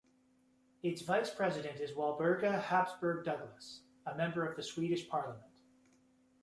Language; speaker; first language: English; native; English